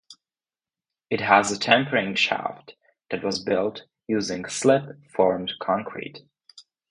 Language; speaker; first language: English; non-native, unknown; Czech